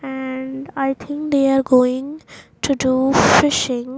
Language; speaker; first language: English; non-native, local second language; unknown